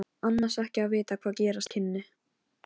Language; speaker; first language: Icelandic; non-native, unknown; Polish